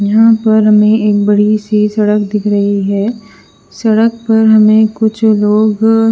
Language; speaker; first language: Hindi; non-native, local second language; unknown